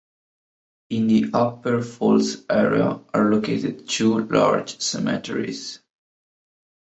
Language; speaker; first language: English; non-native, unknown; Italian